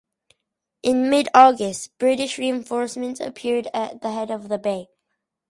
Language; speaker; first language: English; native; English